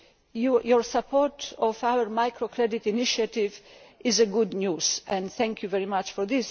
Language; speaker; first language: English; non-native, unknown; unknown